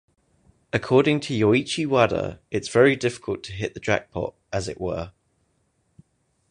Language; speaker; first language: English; native; English